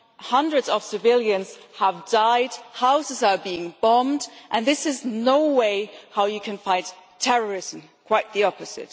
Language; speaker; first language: English; non-native, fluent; German